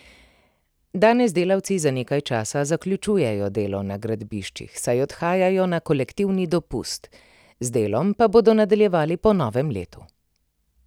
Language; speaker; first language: Slovenian; native; Slovenian